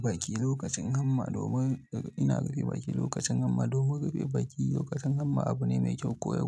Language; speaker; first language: Hausa; native; Hausa